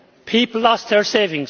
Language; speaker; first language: English; native; English